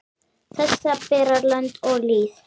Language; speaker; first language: Icelandic; native; Icelandic